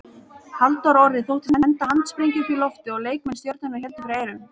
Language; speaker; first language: Icelandic; native; Icelandic